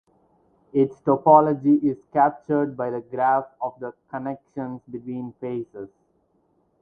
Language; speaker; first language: English; non-native, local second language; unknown